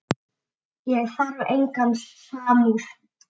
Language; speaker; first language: Icelandic; native; Icelandic